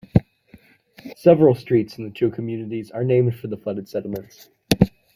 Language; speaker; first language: English; native; English